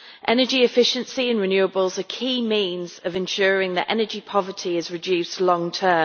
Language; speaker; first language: English; native; English